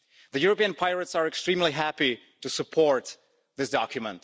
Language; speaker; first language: English; non-native, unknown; Czech